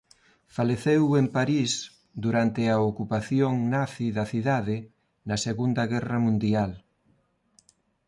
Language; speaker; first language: Galician; non-native, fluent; Spanish